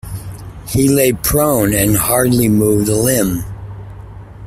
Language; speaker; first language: English; native; English